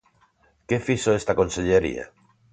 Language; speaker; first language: Galician; non-native, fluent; Spanish